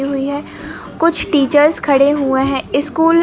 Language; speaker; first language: Hindi; native; Hindi